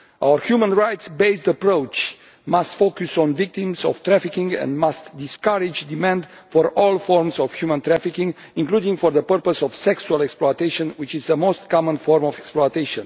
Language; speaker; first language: English; non-native, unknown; Romanian